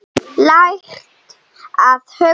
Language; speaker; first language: Icelandic; non-native, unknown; Slovenian